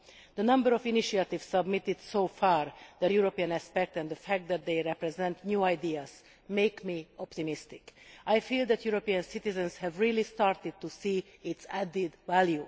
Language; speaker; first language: English; non-native, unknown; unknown